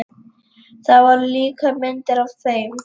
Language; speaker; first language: Icelandic; non-native, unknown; Lithuanian